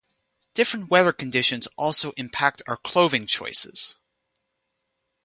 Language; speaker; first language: English; native; English